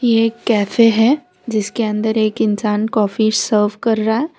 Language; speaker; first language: Hindi; non-native, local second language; Gujarati